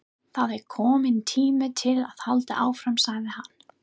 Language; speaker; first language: Icelandic; non-native, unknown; English